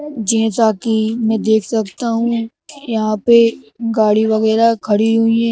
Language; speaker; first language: Hindi; native; Hindi